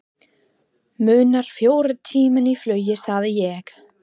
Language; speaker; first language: Icelandic; non-native, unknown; English